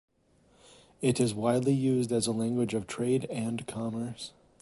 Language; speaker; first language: English; native; English